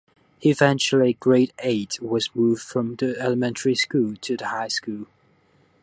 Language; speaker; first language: English; non-native, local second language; Cantonese